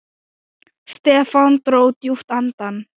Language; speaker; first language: Icelandic; non-native, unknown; Thai